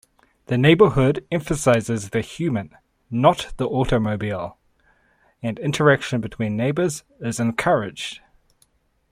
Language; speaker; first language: English; native; English